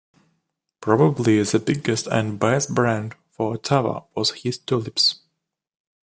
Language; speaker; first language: English; non-native, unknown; Russian